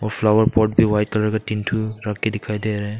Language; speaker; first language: Hindi; non-native, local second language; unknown